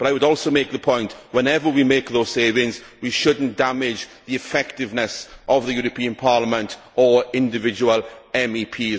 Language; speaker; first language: English; native; English